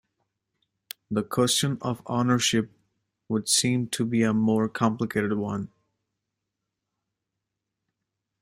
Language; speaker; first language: English; native; English